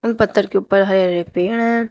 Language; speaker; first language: Hindi; native; Hindi